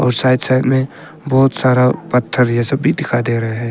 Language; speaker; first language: Hindi; early bilingual, other home language; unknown